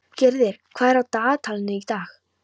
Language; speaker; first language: Icelandic; non-native, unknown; Polish